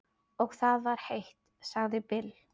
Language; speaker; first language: Icelandic; non-native, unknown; Filipino